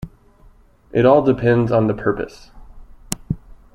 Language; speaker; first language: English; native; English